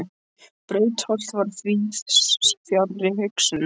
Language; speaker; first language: Icelandic; non-native, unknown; English